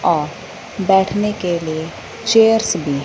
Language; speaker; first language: Hindi; non-native, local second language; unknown